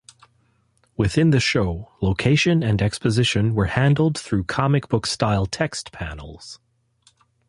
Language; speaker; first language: English; non-native, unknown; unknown